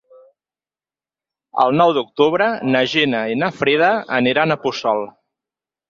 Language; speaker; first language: Catalan; native; Catalan